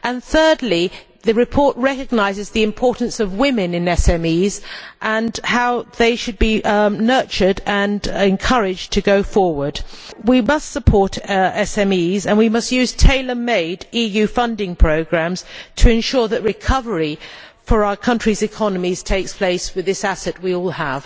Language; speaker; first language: English; native; English